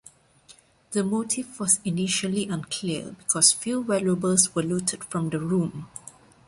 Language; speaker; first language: English; non-native, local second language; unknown